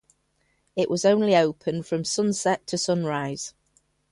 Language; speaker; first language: English; native; English